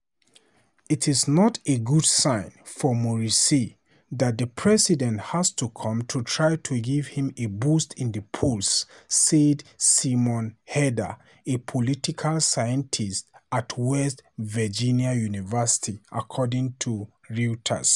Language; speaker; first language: English; non-native, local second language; Hausa